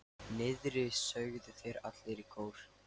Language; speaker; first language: Icelandic; non-native, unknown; Lithuanian